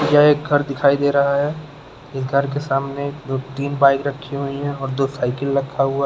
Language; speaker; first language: Hindi; native; Hindi